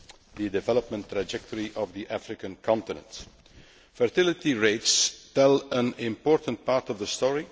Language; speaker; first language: English; non-native, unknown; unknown